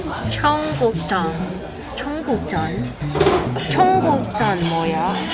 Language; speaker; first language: Korean; non-native, learner; English